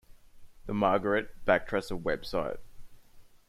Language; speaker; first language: English; native; English